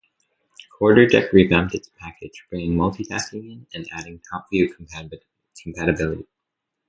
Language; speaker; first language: English; native; English